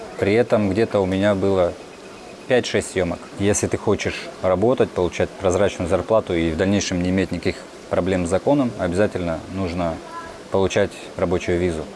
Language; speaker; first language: Russian; native; Russian